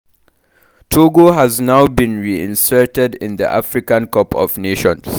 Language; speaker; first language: English; non-native, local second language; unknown